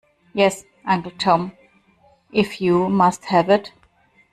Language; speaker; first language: English; non-native, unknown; German